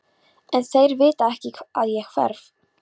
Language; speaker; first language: Icelandic; non-native, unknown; Polish